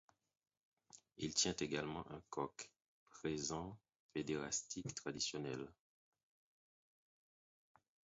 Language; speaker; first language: French; non-native, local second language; Haitian Creole